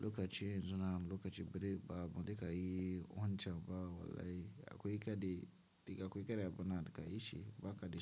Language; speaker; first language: Hausa; non-native, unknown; Tiv